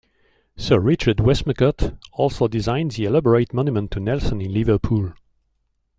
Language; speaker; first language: English; non-native, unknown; French